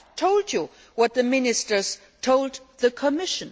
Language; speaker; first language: English; non-native, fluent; Luxembourgish